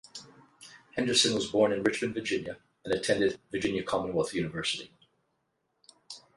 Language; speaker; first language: English; native; English